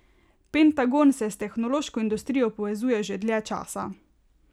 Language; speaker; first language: Slovenian; native; Slovenian